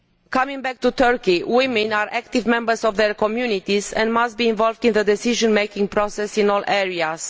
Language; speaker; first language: English; non-native, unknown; Romanian